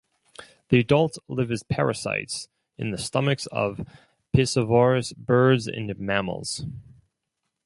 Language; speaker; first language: English; non-native, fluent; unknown